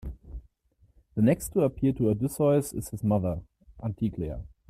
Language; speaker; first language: English; non-native, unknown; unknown